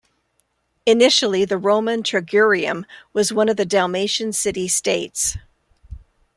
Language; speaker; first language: English; native; English